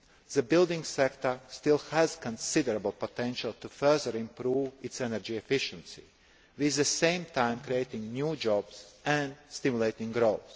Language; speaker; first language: English; non-native, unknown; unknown